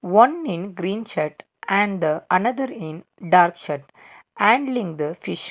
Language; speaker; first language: English; non-native, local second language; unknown